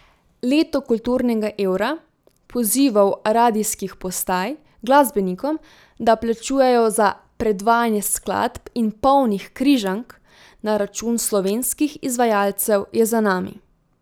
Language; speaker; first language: Slovenian; native; Slovenian